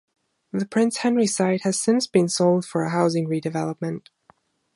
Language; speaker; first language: English; non-native, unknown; German